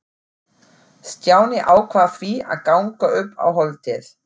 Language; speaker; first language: Icelandic; non-native, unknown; German